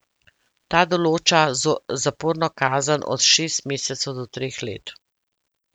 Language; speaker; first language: Slovenian; native; Slovenian